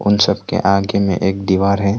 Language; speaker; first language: Hindi; non-native, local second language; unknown